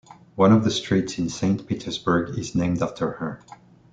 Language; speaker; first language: English; non-native, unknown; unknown